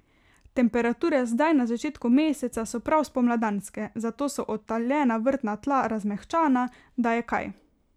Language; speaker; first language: Slovenian; native; Slovenian